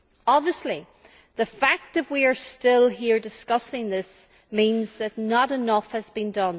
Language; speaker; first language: English; native; English